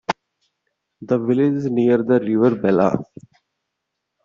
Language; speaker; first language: English; non-native, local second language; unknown